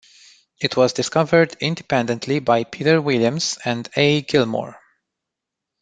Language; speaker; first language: English; non-native, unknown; Romanian